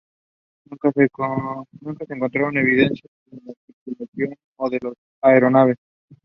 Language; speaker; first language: English; non-native, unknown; Spanish